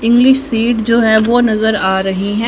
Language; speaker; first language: Hindi; native; Hindi